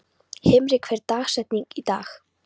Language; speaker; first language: Icelandic; non-native, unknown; Polish